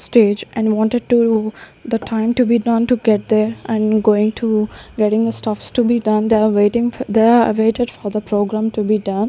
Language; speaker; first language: English; non-native, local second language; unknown